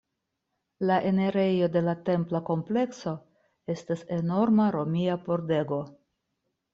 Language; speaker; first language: Esperanto; non-native, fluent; Russian